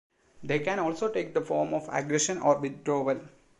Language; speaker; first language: English; non-native, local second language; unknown